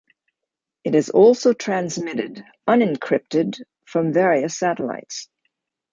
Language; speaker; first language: English; native; English